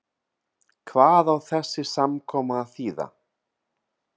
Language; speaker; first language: Icelandic; non-native, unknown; Catalan